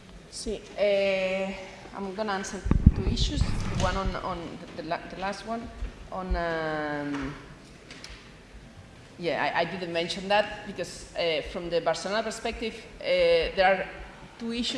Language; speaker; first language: English; non-native, fluent; Spanish